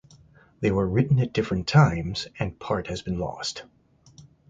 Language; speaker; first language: English; native; English